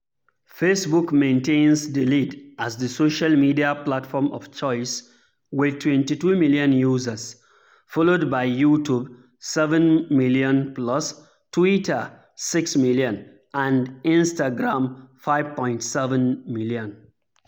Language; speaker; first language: English; non-native, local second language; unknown